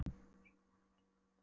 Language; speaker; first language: Icelandic; non-native, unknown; Polish